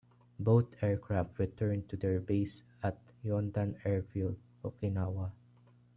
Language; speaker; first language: English; non-native, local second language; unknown